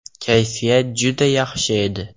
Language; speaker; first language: Uzbek; non-native, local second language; Russian